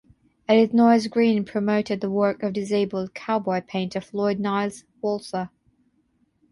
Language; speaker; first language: English; non-native, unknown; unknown